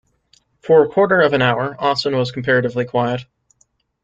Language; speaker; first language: English; native; English